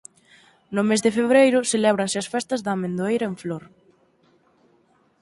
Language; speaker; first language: Galician; native; Galician